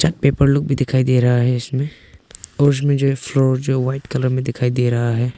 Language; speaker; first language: Hindi; non-native, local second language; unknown